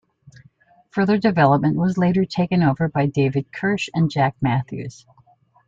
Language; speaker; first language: English; native; English